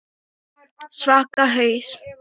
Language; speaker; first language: Icelandic; non-native, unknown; Thai